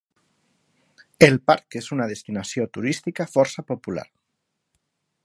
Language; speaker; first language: Catalan; non-native, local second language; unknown